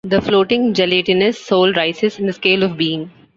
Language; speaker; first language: English; non-native, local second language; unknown